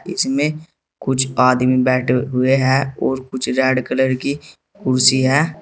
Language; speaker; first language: Hindi; native; Hindi